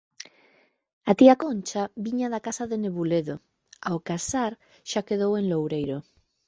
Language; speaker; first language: Galician; native; Galician